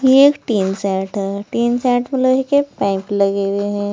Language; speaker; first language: Hindi; native; Hindi